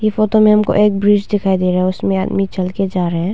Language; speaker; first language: Hindi; non-native, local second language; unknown